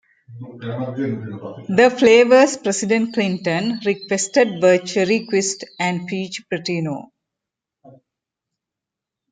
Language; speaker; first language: English; non-native, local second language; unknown